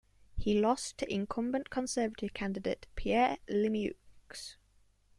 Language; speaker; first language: English; native; English